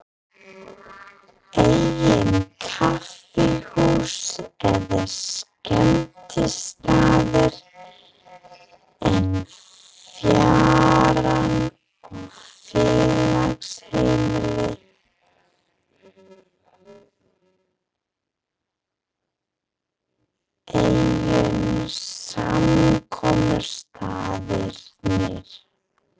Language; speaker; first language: Icelandic; non-native, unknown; English